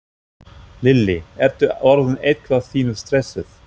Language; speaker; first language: Icelandic; non-native, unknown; German